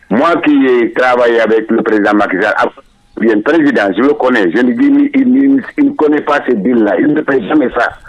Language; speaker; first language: French; non-native, local second language; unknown